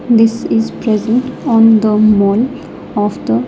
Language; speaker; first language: English; non-native, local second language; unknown